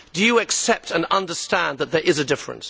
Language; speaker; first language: English; native; English